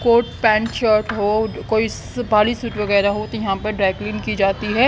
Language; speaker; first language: Hindi; native; Hindi